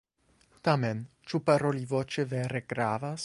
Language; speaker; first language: Esperanto; non-native, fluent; English